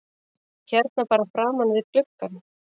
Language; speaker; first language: Icelandic; native; Icelandic